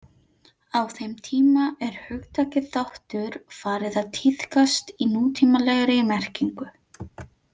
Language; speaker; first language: Icelandic; non-native, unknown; Filipino